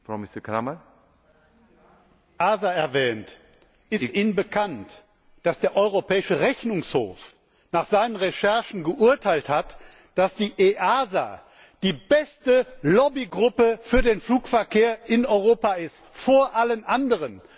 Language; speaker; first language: German; native; German